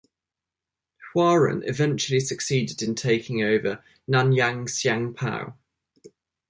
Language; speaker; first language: English; native; English